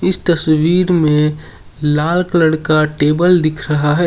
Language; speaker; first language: Hindi; non-native, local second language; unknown